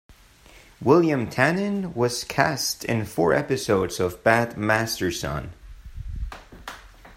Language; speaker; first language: English; non-native, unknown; Spanish